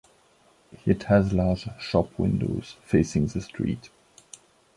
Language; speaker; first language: English; non-native, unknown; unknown